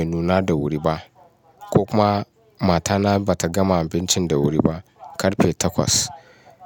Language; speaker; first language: Hausa; non-native, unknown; Yoruba